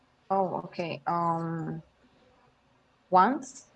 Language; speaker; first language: English; non-native, learner; Spanish